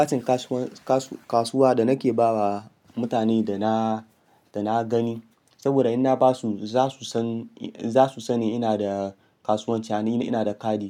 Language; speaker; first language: Hausa; non-native, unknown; Yoruba